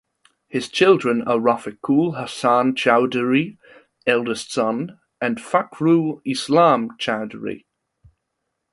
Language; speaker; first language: English; non-native, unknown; German